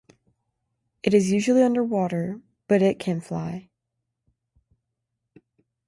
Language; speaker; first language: English; native; English